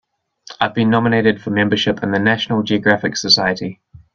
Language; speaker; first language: English; native; English